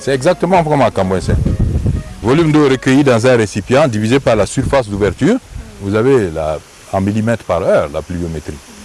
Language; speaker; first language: French; non-native, local second language; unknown